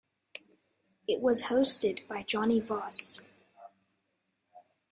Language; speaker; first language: English; native; English